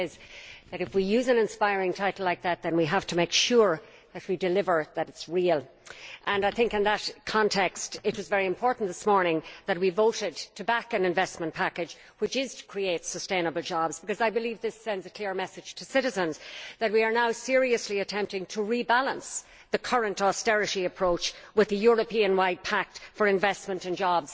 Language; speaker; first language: English; native; English